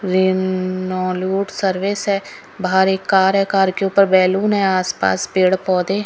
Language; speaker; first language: Hindi; native; Hindi